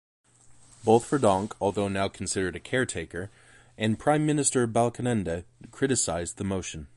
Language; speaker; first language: English; native; English